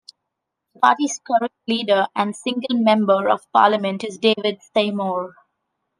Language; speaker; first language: English; non-native, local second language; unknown